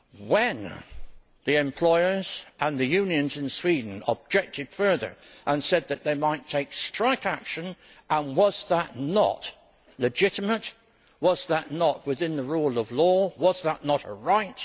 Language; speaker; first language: English; native; English